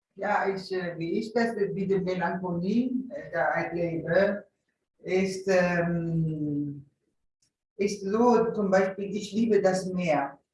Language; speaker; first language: German; early bilingual, other home language; Italian